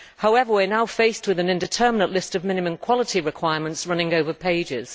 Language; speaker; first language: English; native; English